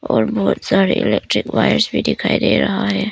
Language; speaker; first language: Hindi; early bilingual, other home language; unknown